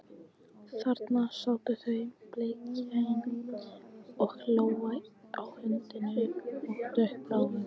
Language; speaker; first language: Icelandic; non-native, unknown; English